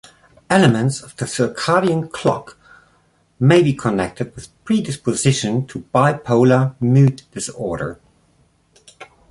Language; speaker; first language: English; non-native, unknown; German